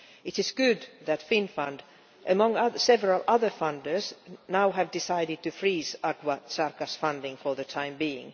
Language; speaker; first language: English; non-native, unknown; Finnish